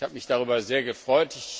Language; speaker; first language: German; non-native, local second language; Luxembourgish